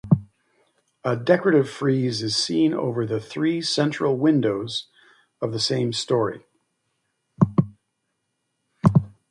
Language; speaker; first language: English; native; English